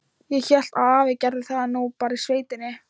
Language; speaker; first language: Icelandic; non-native, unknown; Thai